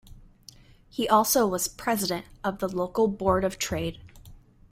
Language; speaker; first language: English; native; English